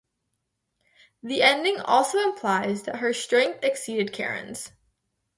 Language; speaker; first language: English; native; English